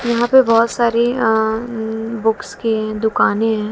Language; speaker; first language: Hindi; native; Hindi